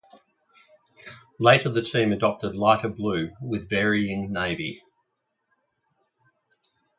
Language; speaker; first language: English; native; English